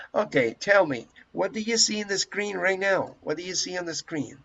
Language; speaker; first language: English; non-native, fluent; Spanish